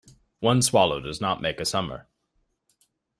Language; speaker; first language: English; native; English